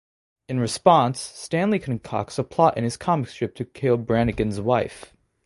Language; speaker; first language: English; native; English